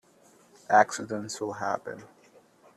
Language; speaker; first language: English; native; English